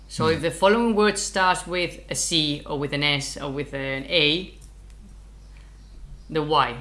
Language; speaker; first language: English; non-native, fluent; Spanish